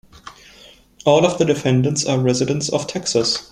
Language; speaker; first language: English; non-native, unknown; German